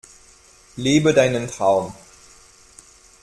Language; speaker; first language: German; non-native, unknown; French